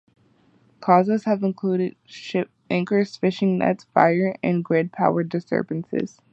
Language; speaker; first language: English; native; English